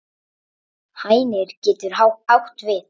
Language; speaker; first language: Icelandic; native; Icelandic